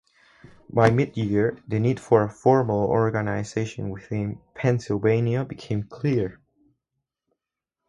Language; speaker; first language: English; non-native, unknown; Spanish